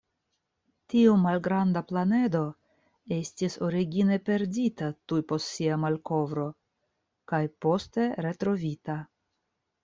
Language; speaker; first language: Esperanto; non-native, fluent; Russian